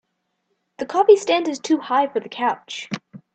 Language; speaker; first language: English; native; English